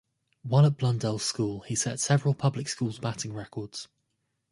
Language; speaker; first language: English; native; English